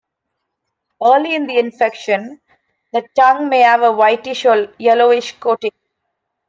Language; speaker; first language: English; non-native, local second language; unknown